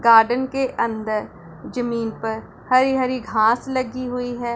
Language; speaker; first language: Hindi; non-native, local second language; Punjabi